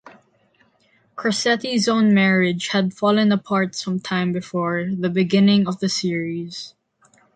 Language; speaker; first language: English; non-native, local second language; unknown